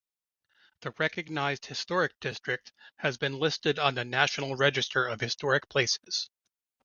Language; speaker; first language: English; native; English